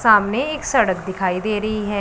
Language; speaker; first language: Hindi; non-native, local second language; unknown